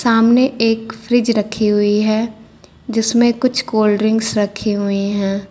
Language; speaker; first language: Hindi; native; Hindi